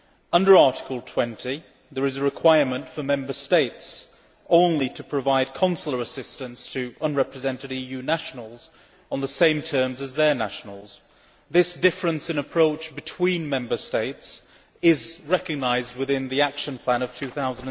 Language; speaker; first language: English; native; English